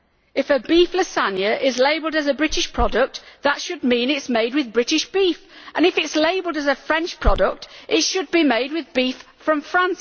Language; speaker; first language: English; native; English